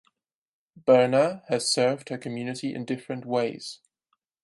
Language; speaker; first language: English; non-native, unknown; German